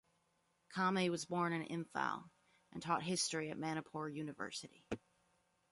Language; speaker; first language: English; native; English